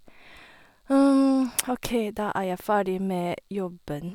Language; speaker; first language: Norwegian; non-native, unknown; Chinese